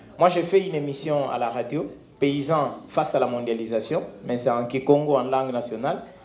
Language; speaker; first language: French; non-native, local second language; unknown